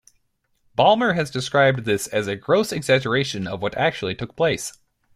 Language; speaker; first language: English; native; English